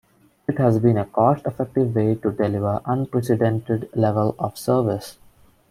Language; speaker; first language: English; non-native, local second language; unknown